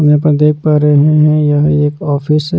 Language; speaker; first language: Hindi; non-native, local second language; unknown